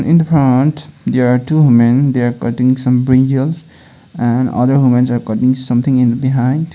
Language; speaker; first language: English; non-native, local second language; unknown